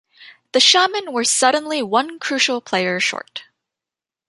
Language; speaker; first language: English; native; English